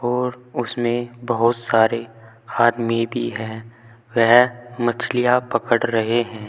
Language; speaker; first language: Hindi; native; Hindi